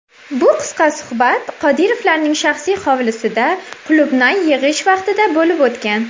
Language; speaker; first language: Uzbek; native; Uzbek